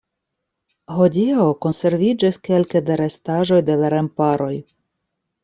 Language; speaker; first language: Esperanto; non-native, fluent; Russian